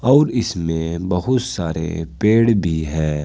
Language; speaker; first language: Hindi; native; Hindi